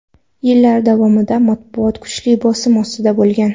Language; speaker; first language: Uzbek; non-native, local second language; Kara-Kalpak